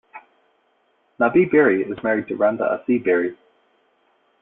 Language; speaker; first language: English; native; English